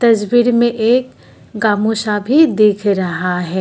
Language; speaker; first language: Hindi; non-native, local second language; Assamese